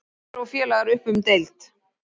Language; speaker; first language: Icelandic; native; Icelandic